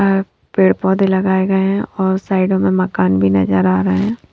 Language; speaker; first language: Hindi; native; Hindi